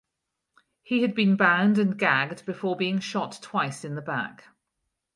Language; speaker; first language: English; native; English